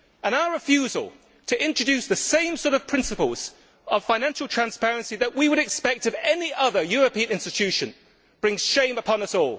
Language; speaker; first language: English; native; English